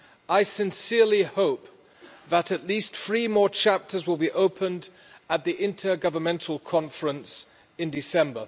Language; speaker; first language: English; non-native, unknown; German